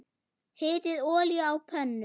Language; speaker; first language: Icelandic; non-native, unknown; German